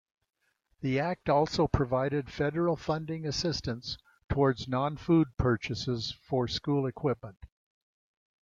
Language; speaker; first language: English; native; English